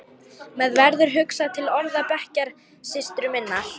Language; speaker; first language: Icelandic; non-native, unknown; Lithuanian